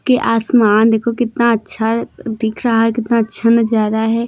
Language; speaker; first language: Hindi; native; Hindi